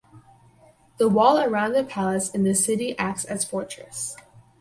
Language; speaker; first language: English; native; English